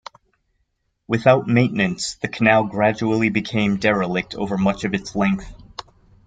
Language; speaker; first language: English; native; English